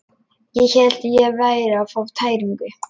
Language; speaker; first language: Icelandic; non-native, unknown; Lithuanian